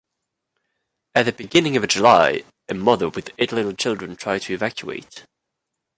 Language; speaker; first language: English; non-native, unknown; French